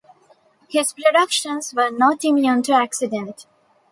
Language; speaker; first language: English; non-native, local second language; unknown